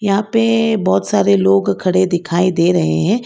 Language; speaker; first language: Hindi; non-native, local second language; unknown